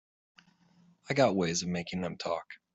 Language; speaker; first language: English; native; English